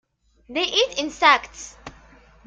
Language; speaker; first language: English; native; English